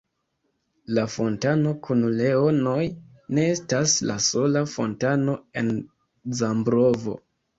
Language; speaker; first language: Esperanto; non-native, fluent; Kinyarwanda